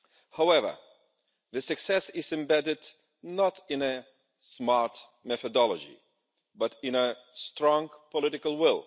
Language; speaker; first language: English; non-native, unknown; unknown